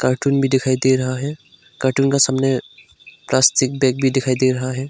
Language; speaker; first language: Hindi; non-native, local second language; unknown